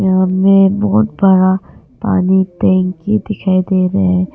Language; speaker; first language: Hindi; non-native, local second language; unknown